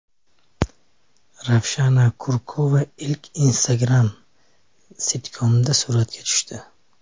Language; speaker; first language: Uzbek; native; Uzbek